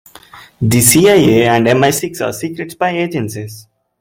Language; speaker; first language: English; non-native, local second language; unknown